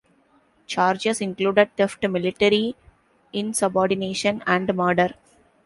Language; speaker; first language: English; non-native, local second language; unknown